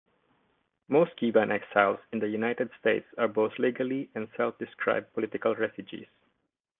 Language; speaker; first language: English; non-native, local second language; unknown